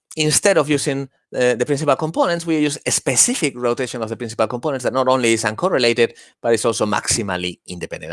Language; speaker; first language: English; non-native, fluent; Spanish